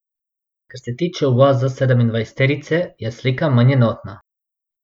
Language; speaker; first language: Slovenian; non-native, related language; Bosnian